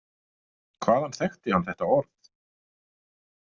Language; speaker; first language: Icelandic; native; Icelandic